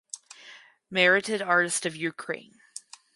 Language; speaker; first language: English; native; English